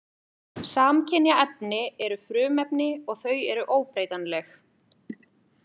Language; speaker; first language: Icelandic; native; Icelandic